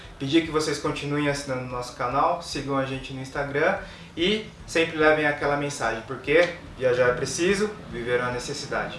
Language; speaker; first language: Portuguese; native; Portuguese